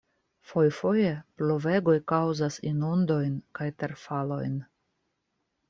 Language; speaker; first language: Esperanto; non-native, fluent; Russian